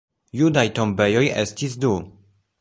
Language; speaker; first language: Esperanto; non-native, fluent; Polish